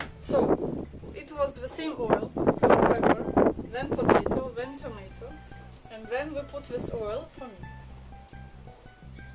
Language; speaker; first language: English; non-native, learner; Russian